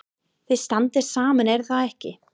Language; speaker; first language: Icelandic; non-native, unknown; English